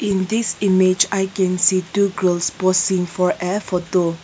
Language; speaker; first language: English; non-native, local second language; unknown